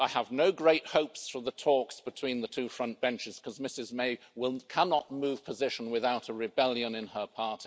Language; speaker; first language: English; native; English